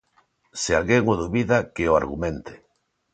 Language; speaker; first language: Galician; non-native, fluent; Spanish